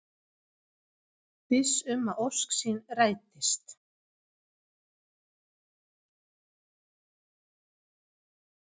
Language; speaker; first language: Icelandic; non-native, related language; Swedish